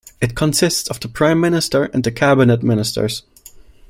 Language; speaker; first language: English; non-native, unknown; German